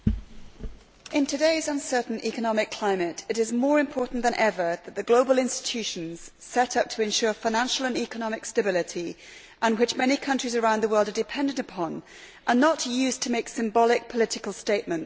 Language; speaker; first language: English; native; English